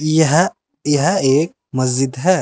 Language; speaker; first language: Hindi; native; Hindi